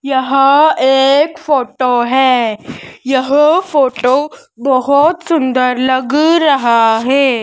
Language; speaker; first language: Hindi; native; Hindi